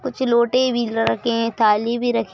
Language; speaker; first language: Hindi; native; Hindi